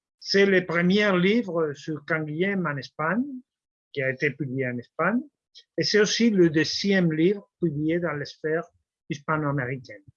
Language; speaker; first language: French; non-native, fluent; Spanish